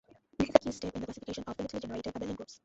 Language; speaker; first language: English; non-native, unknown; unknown